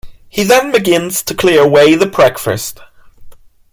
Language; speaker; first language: English; non-native, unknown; German